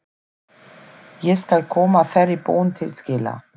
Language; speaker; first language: Icelandic; non-native, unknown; German